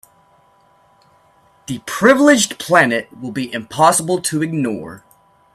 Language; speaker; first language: English; native; English